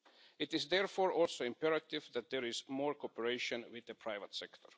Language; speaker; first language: English; non-native, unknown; Estonian